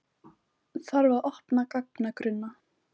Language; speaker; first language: Icelandic; native; Icelandic